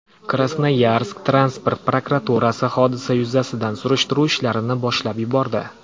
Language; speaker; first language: Uzbek; native; Uzbek